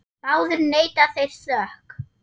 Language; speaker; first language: Icelandic; non-native, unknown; German